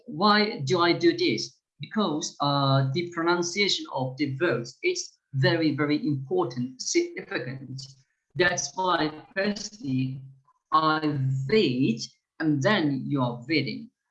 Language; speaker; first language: English; non-native, fluent; Turkish